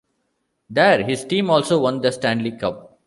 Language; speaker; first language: English; non-native, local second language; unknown